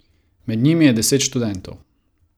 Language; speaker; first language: Slovenian; non-native, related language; Croatian